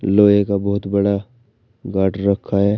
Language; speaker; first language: Hindi; native; Hindi